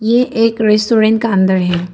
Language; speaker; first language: Hindi; non-native, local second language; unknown